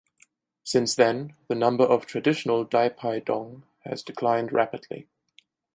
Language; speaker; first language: English; non-native, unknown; German